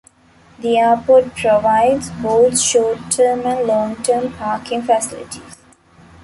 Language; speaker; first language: English; non-native, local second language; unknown